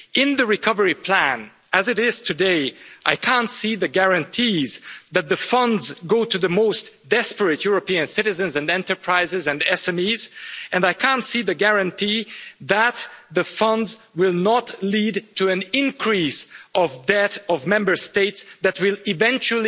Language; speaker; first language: English; non-native, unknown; Hungarian